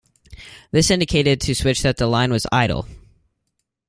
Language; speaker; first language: English; native; English